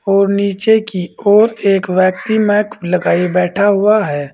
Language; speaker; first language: Hindi; native; Hindi